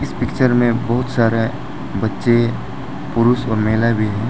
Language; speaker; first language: Hindi; non-native, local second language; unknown